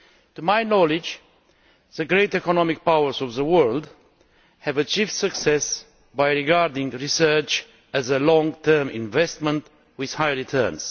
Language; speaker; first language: English; non-native, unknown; Romanian